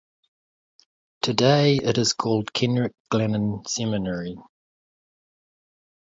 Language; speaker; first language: English; native; English